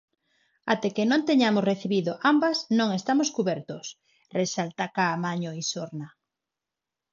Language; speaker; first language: Galician; non-native, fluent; Spanish